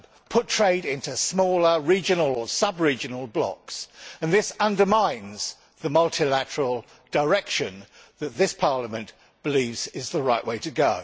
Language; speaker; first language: English; native; English